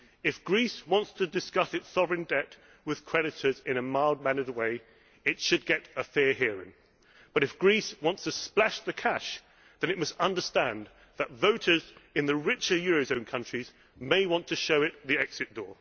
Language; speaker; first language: English; native; English